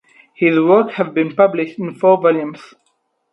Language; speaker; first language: English; non-native, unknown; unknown